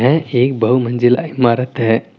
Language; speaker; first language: Hindi; non-native, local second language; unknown